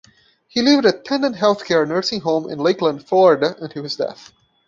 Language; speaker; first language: English; non-native, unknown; Portuguese